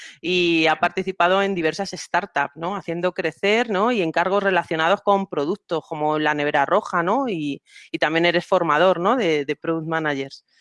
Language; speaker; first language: Spanish; native; Spanish